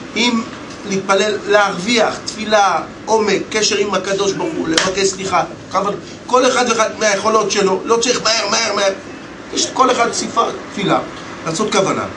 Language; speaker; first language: Hebrew; non-native, fluent; Russian